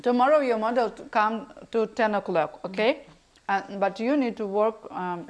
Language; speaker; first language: English; non-native, learner; Russian